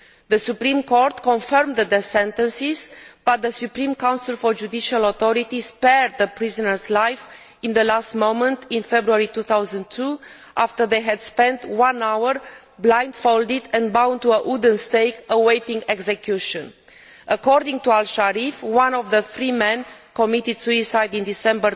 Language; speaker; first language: English; non-native, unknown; Romanian